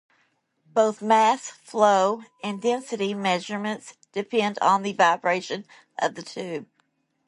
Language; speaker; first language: English; native; English